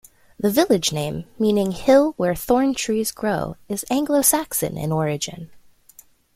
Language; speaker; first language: English; native; English